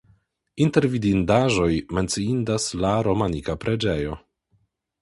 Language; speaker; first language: Esperanto; non-native, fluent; Polish